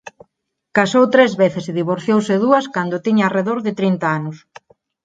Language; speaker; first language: Galician; non-native, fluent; Spanish